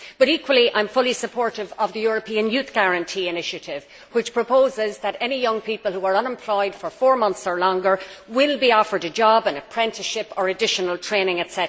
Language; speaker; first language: English; native; English